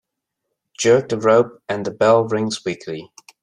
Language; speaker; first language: English; native; English